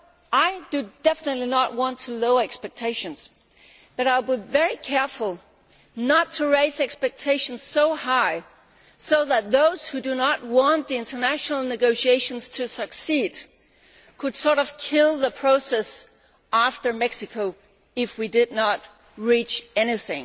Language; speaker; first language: English; non-native, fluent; Danish